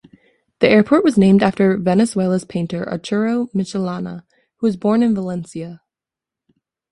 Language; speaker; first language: English; native; English